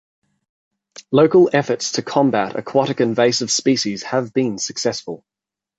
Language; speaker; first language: English; native; English